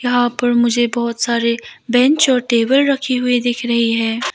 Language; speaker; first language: Hindi; non-native, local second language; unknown